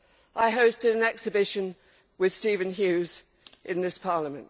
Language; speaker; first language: English; native; English